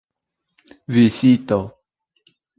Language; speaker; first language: Esperanto; non-native, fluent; Spanish